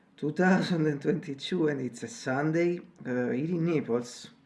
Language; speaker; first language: English; non-native, learner; Italian